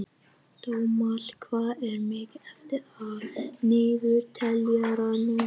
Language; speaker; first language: Icelandic; non-native, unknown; Vietnamese